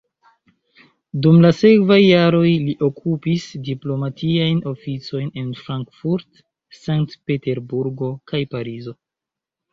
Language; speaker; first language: Esperanto; non-native, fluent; Chinese